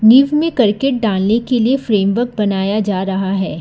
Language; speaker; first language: Hindi; non-native, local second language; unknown